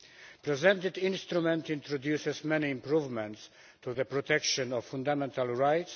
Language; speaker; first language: English; non-native, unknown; Polish